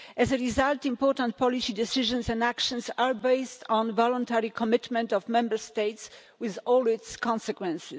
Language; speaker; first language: English; non-native, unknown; Polish